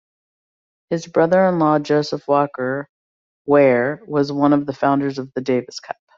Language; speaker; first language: English; native; English